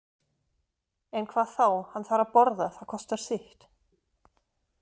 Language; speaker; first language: Icelandic; non-native, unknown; German